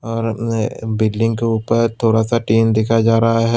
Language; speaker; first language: Hindi; non-native, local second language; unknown